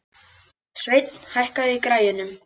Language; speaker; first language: Icelandic; native; Icelandic